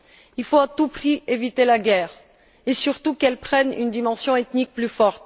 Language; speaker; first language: French; non-native, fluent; Bulgarian